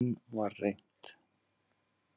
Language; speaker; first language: Icelandic; native; Icelandic